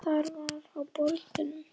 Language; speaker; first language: Icelandic; native; Icelandic